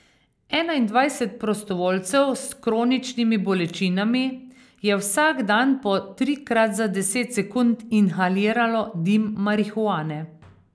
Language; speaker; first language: Slovenian; native; Slovenian